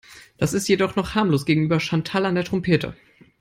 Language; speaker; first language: English; non-native, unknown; German